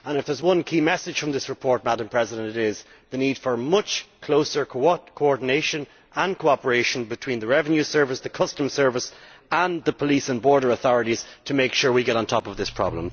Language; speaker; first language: English; native; English